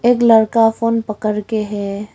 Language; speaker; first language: Hindi; early bilingual, other home language; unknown